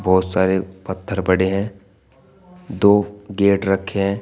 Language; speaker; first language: Hindi; native; Hindi